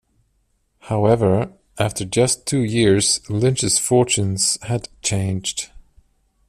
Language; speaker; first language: English; non-native, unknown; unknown